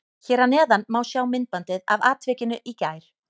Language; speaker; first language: Icelandic; native; Icelandic